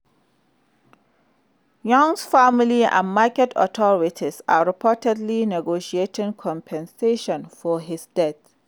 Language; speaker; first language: English; non-native, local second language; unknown